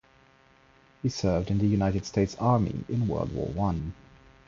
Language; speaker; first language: English; non-native, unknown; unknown